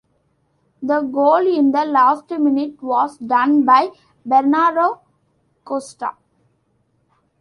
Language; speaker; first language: English; non-native, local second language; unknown